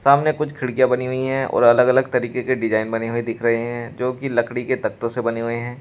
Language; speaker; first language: Hindi; native; Hindi